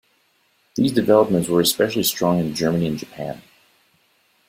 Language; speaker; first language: English; native; English